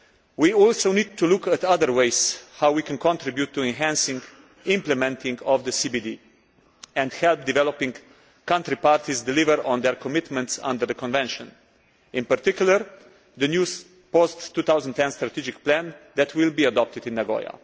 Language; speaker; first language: English; non-native, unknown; Slovenian